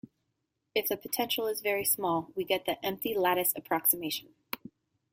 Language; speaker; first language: English; native; English